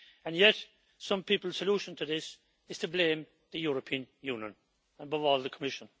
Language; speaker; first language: English; native; English